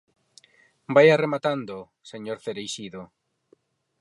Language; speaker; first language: Galician; non-native, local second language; Spanish